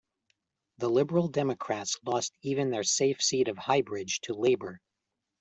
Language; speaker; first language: English; native; English